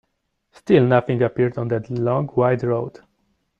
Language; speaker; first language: English; non-native, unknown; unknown